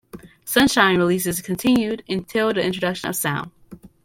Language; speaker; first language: English; native; English